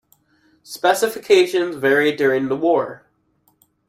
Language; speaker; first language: English; native; English